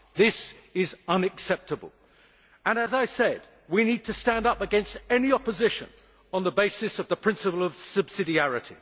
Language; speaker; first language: English; native; English